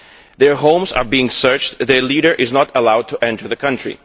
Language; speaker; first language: English; non-native, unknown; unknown